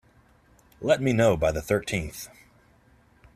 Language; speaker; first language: English; native; English